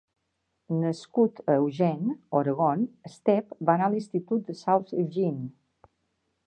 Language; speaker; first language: Catalan; native; Catalan